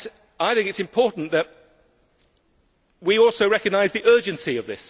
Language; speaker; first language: English; native; English